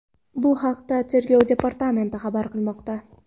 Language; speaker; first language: Uzbek; non-native, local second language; Kara-Kalpak